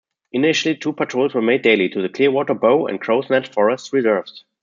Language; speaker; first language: English; non-native, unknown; German